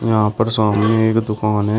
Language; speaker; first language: Hindi; native; Hindi